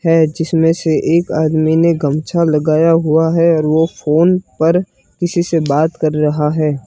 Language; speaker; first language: Hindi; non-native, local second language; Gujarati